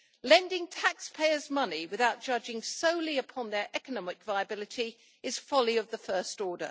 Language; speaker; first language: English; native; English